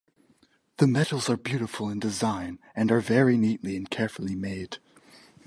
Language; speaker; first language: English; native; English